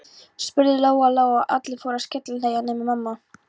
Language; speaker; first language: Icelandic; non-native, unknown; Polish